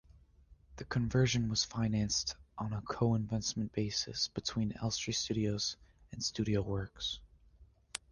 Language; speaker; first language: English; native; English